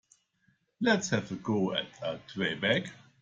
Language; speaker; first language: English; non-native, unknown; German